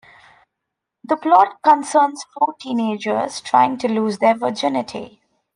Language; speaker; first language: English; non-native, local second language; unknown